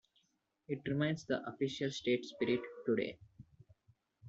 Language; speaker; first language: English; non-native, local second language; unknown